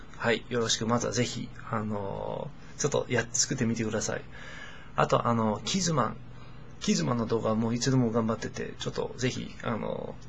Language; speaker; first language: Japanese; non-native, fluent; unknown